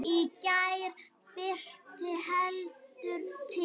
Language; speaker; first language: Icelandic; native; Icelandic